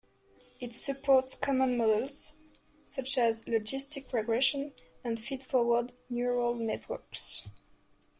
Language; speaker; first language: English; non-native, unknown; French